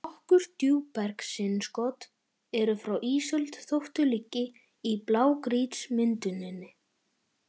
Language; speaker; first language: Icelandic; native; Icelandic